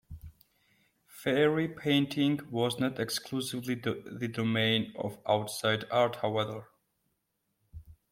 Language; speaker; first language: English; non-native, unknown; Georgian